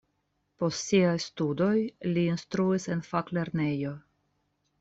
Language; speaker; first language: Esperanto; non-native, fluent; Russian